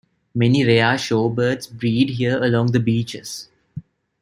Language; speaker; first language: English; non-native, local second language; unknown